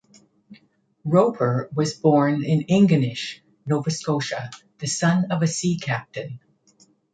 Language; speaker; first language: English; native; English